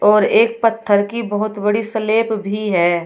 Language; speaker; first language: Hindi; native; Hindi